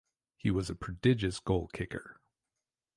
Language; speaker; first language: English; native; English